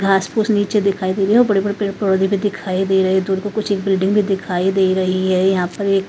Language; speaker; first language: Hindi; native; Hindi